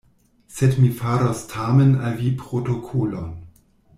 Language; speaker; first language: Esperanto; non-native, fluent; German